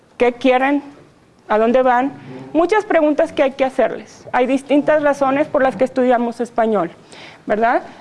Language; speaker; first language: Spanish; native; Spanish